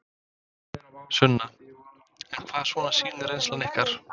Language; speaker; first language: Icelandic; non-native, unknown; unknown